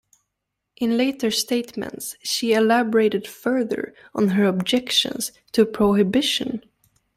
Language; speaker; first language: English; native; English